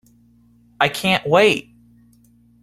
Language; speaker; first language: English; native; English